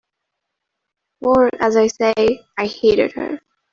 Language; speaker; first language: English; non-native, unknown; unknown